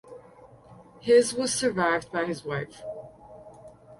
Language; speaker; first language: English; native; English